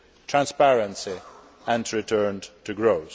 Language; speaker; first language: English; non-native, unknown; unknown